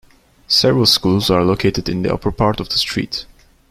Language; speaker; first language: English; non-native, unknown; Turkish